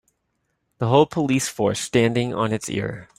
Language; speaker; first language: English; native; English